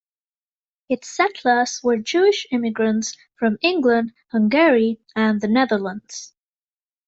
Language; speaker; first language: English; native; English